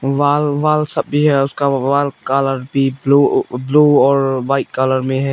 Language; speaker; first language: Hindi; non-native, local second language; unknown